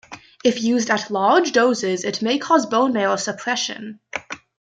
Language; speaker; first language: English; native; English